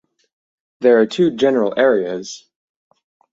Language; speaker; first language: English; native; English